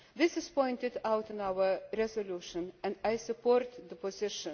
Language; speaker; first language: English; non-native, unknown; Lithuanian